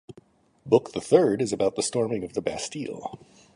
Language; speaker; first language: English; native; English